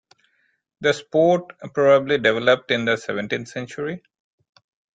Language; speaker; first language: English; non-native, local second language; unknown